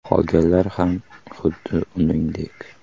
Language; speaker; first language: Uzbek; native; Uzbek